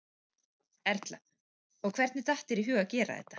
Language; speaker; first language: Icelandic; native; Icelandic